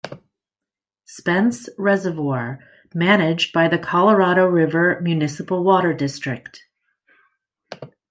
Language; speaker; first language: English; native; English